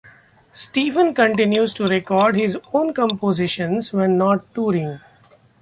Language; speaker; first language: English; non-native, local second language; Marathi